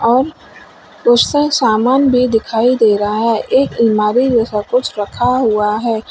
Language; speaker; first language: Hindi; native; Hindi